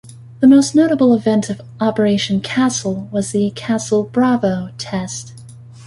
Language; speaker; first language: English; native; English